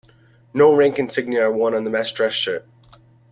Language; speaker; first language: English; native; English